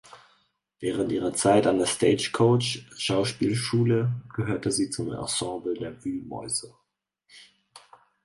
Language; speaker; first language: German; native; German